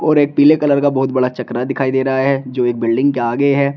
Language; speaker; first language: Hindi; native; Hindi